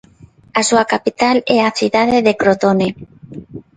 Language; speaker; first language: Galician; non-native, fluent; Spanish